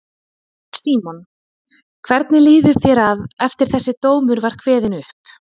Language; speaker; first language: Icelandic; native; Icelandic